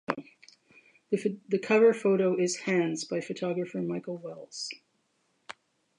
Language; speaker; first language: English; native; English